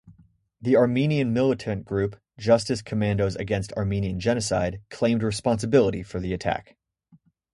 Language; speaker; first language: English; native; English